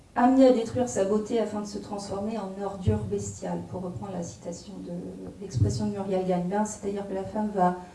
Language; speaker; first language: French; native; French